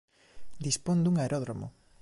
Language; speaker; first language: Galician; native; Galician